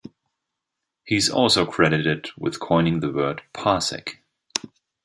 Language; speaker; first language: English; non-native, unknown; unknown